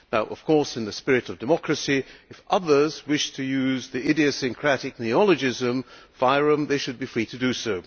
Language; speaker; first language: English; non-native, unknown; Hungarian